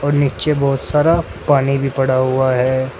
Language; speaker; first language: Hindi; native; Hindi